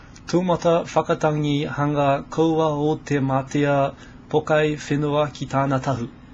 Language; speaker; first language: Japanese; non-native, fluent; English